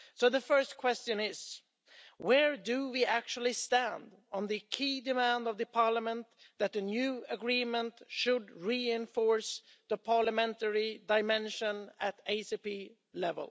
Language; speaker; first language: English; non-native, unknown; Swedish